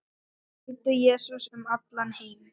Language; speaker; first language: Icelandic; non-native, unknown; Thai